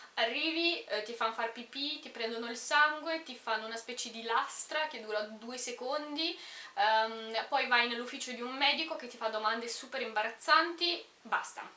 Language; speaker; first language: Italian; early bilingual, other home language; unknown